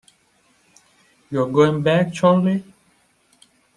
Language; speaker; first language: English; non-native, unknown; Persian